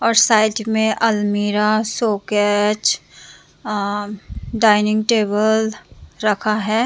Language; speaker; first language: Hindi; non-native, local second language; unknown